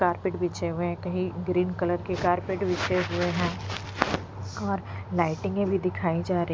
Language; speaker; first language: Hindi; non-native, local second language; Punjabi